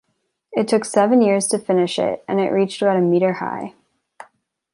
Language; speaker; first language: English; native; English